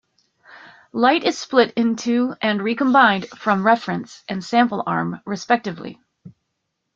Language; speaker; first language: English; native; English